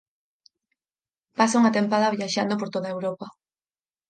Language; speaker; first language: Galician; native; Galician